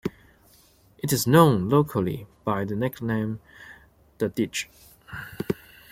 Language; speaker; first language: English; non-native, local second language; Cantonese